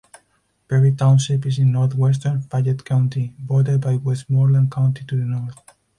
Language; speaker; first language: English; non-native, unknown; Spanish